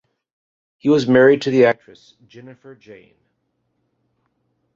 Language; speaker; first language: English; native; English